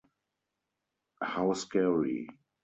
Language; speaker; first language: English; non-native, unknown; German